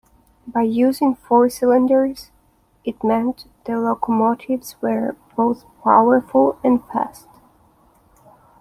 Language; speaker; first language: English; non-native, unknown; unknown